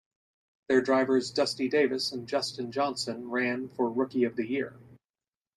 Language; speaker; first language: English; native; English